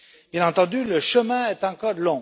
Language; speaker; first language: French; non-native, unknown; Romanian